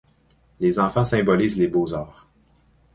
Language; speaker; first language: French; native; French